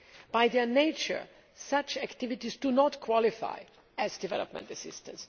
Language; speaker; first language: English; non-native, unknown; German